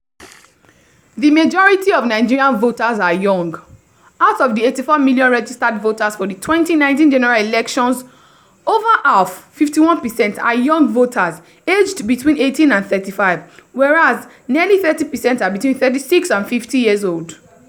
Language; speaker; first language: English; non-native, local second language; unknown